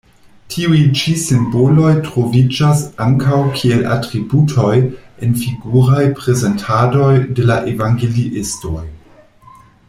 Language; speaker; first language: Esperanto; non-native, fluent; German